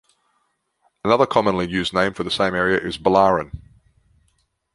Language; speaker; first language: English; native; English